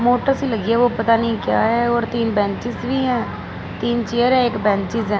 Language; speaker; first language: Hindi; non-native, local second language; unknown